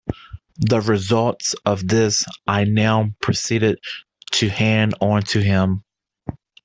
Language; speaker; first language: English; native; English